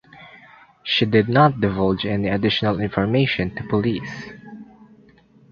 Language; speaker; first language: English; non-native, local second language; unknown